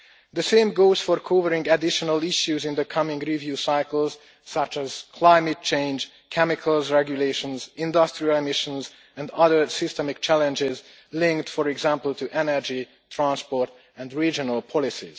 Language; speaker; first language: English; non-native, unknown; Hungarian